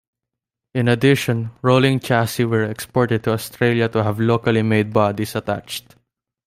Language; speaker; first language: English; non-native, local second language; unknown